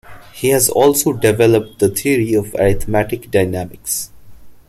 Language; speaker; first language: English; non-native, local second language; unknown